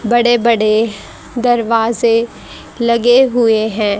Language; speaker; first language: Hindi; native; Hindi